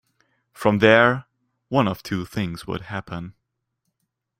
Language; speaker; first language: English; non-native, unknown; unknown